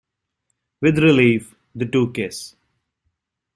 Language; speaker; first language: English; native; English